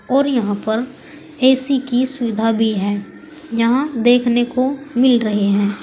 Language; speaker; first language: Hindi; native; Hindi